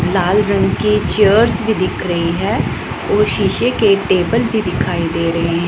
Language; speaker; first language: Hindi; non-native, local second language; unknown